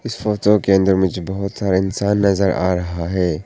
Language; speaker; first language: Hindi; non-native, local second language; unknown